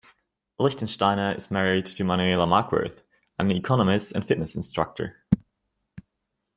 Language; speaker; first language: English; non-native, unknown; German